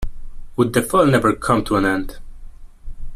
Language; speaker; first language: English; non-native, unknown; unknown